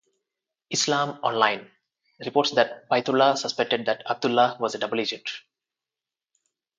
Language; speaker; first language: English; non-native, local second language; Telugu